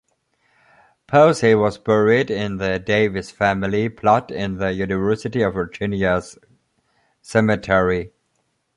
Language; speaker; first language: English; non-native, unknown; German